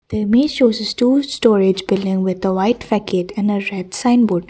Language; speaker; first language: English; non-native, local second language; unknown